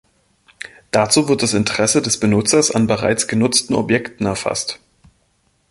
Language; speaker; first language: German; native; German